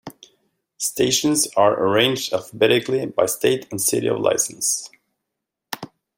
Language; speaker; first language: English; native; English